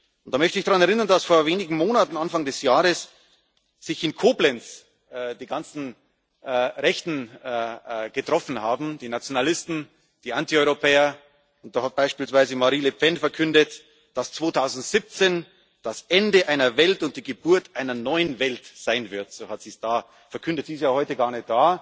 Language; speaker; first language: German; native; German